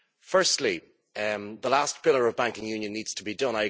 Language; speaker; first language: English; native; English